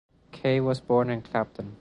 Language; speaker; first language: English; non-native, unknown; Spanish